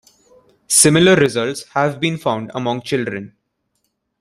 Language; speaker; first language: English; non-native, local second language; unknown